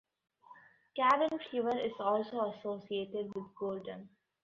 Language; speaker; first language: English; non-native, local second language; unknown